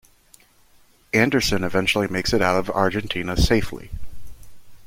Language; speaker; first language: English; native; English